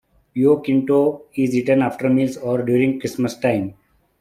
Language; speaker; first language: English; non-native, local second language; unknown